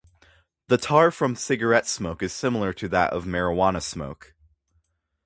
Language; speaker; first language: English; native; English